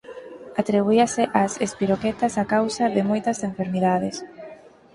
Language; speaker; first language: Galician; native; Galician